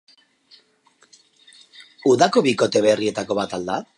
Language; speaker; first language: Basque; non-native, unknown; Spanish